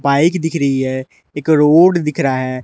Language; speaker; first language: Hindi; non-native, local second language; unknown